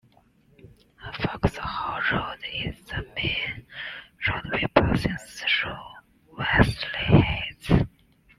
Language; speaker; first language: English; non-native, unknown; Chinese